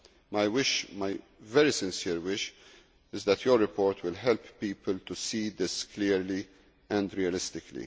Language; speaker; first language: English; non-native, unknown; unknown